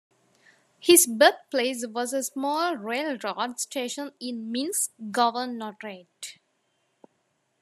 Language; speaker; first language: English; non-native, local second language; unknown